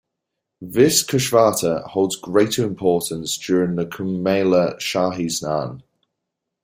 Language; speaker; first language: English; native; English